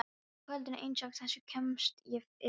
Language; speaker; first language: Icelandic; non-native, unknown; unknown